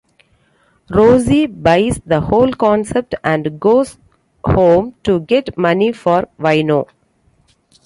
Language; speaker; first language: English; non-native, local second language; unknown